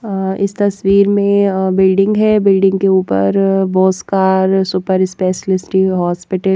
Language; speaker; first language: Hindi; native; Hindi